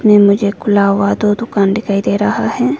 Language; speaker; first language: Hindi; non-native, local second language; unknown